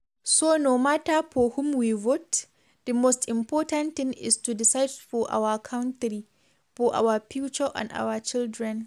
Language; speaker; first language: English; non-native, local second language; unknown